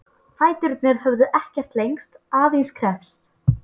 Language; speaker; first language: Icelandic; non-native, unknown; Polish